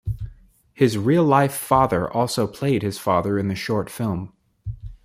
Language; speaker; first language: English; native; English